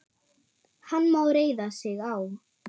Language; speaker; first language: Icelandic; non-native, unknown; German